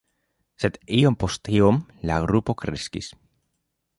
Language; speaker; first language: Esperanto; non-native, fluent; Spanish